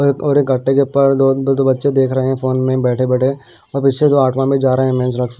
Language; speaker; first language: Hindi; non-native, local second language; Punjabi